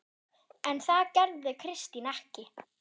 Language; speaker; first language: Icelandic; non-native, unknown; German